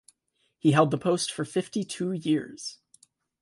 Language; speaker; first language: English; native; English